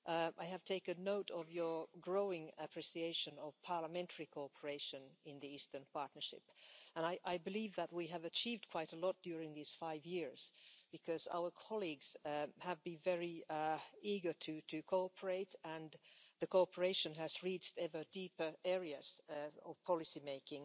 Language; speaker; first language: English; non-native, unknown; Finnish